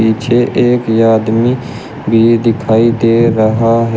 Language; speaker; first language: Hindi; native; Hindi